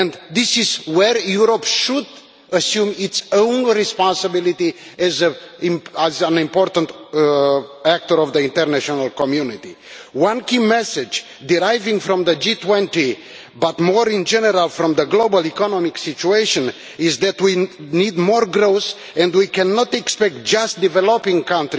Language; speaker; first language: English; non-native, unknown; Romanian